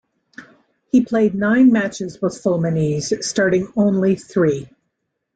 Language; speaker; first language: English; native; English